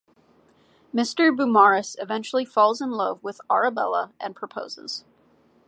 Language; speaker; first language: English; native; English